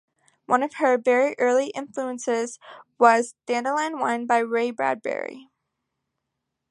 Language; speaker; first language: English; native; English